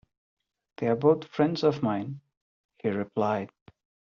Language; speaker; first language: English; non-native, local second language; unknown